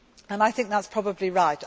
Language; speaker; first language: English; native; English